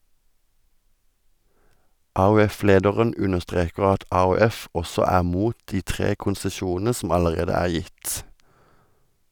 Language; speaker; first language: Norwegian; native; Norwegian